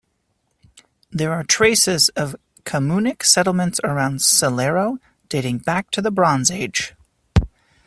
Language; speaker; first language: English; native; English